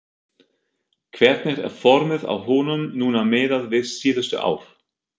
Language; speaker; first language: Icelandic; non-native, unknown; German